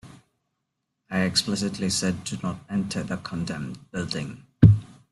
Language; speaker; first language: English; non-native, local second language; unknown